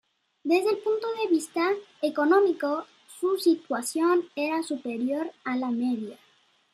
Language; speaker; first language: Spanish; native; Spanish